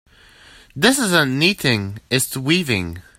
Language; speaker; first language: English; native; English